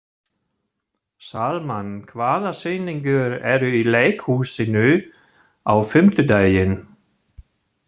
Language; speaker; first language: Icelandic; non-native, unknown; German